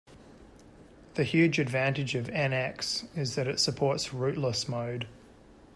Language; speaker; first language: English; native; English